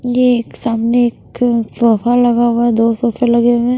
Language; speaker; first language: Hindi; non-native, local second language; Punjabi